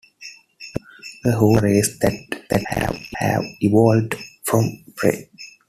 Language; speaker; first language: English; non-native, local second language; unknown